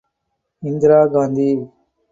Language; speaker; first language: English; non-native, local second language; Tamil